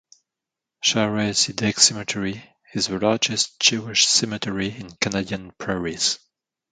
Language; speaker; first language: English; non-native, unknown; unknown